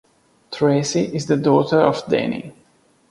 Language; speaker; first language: English; non-native, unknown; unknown